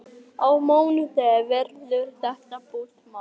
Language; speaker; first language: Icelandic; native; Icelandic